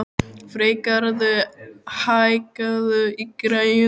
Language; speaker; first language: Icelandic; native; Icelandic